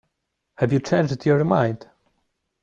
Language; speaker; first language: English; non-native, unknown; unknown